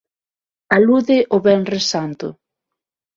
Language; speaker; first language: Galician; non-native, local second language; Spanish